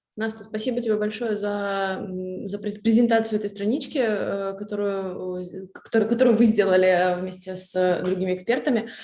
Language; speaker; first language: Russian; native; Russian